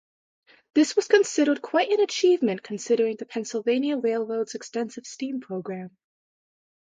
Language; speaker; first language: English; native; English